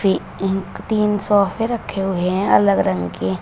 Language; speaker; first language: Hindi; native; Hindi